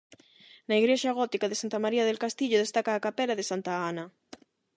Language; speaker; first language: Galician; non-native, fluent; Spanish